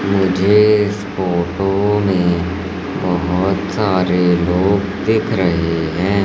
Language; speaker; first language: Hindi; native; Hindi